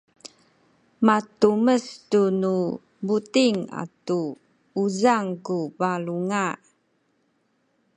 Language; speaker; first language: Sakizaya; non-native, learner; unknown